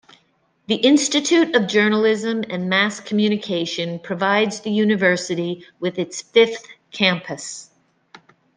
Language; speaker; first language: English; native; English